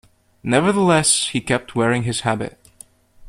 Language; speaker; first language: English; native; English